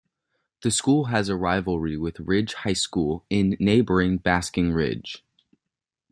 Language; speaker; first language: English; native; English